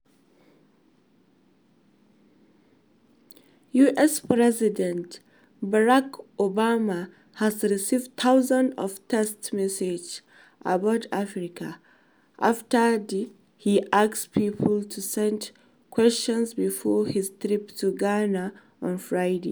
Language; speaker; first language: English; non-native, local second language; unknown